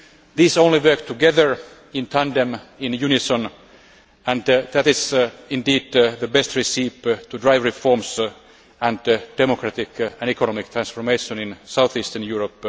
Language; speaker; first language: English; non-native, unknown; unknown